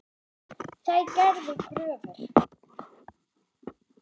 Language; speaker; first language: Icelandic; non-native, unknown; German